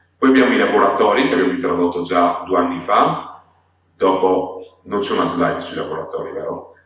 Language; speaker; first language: Italian; non-native, fluent; Polish